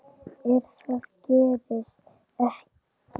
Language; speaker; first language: Icelandic; native; Icelandic